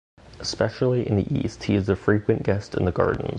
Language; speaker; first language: English; native; English